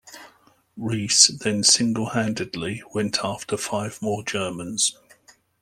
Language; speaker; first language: English; native; English